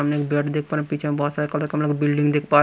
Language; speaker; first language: Hindi; non-native, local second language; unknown